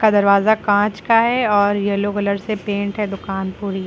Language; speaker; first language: Hindi; native; Hindi